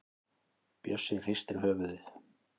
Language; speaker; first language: Icelandic; native; Icelandic